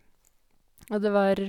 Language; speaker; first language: Norwegian; native; Norwegian